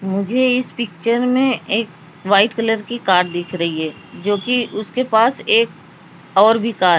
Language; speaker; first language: Hindi; native; Hindi